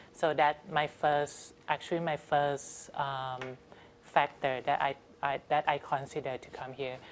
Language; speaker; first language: English; non-native, fluent; Thai